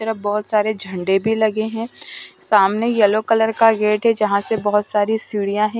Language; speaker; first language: Hindi; non-native, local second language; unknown